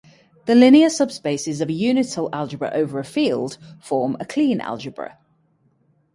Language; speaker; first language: English; native; English